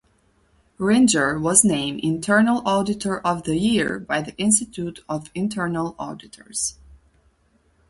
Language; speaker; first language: English; native; English